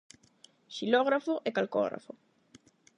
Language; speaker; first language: Galician; non-native, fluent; Spanish